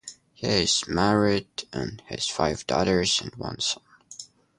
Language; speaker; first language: English; native; English